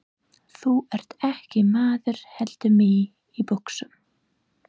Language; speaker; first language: Icelandic; non-native, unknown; English